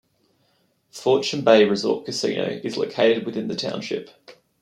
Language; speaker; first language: English; native; English